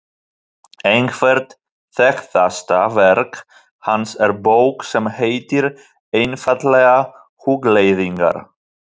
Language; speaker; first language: Icelandic; non-native, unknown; Polish